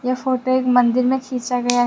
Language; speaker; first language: Hindi; non-native, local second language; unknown